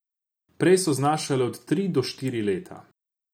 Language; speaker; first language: Slovenian; non-native, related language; Croatian